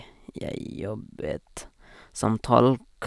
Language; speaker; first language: Norwegian; non-native, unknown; Nepali